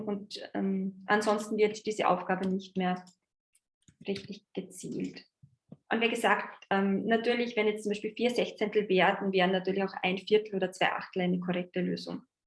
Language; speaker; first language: German; native; German